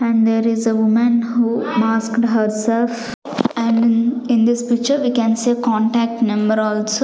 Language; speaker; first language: English; non-native, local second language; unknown